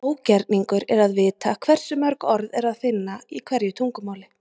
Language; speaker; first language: Icelandic; native; Icelandic